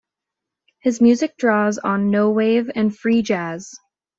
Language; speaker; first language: English; native; English